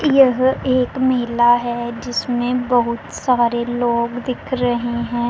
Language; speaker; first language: Hindi; non-native, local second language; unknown